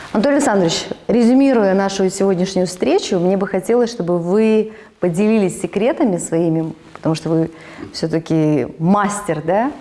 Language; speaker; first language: Russian; native; Russian